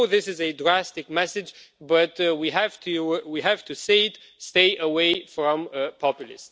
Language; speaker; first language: English; non-native, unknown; Romanian